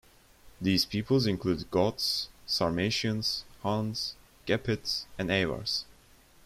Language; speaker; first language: English; non-native, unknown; Turkish